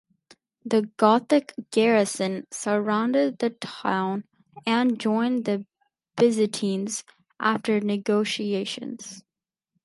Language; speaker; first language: English; native; English